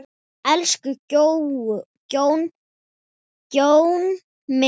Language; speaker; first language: Icelandic; non-native, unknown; Thai